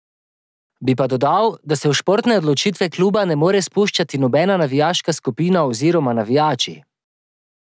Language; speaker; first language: Slovenian; native; Slovenian